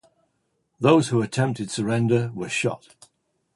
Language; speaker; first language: English; native; English